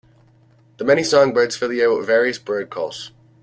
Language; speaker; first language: English; native; English